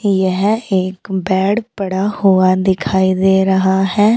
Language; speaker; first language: Hindi; native; Hindi